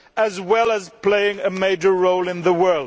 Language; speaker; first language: English; non-native, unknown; Swedish